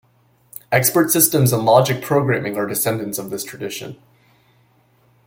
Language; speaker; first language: English; native; English